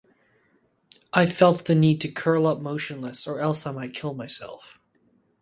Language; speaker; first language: English; native; English